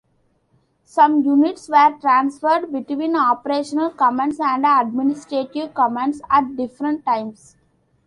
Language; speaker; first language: English; non-native, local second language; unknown